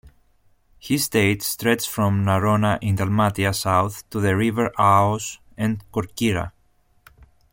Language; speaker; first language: English; non-native, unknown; Greek